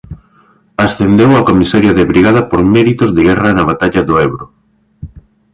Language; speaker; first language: Galician; native; Galician